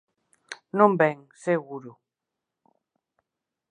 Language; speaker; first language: Galician; native; Galician